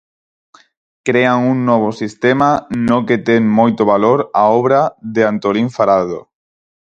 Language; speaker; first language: Galician; non-native, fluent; Spanish